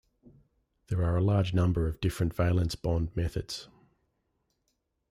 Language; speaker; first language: English; native; English